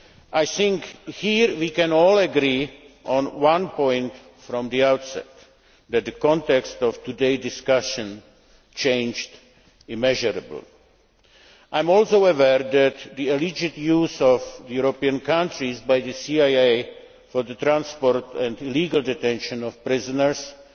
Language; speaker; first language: English; non-native, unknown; Czech